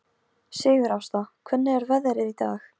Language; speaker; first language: Icelandic; non-native, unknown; Polish